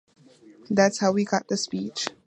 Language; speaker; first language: English; native; English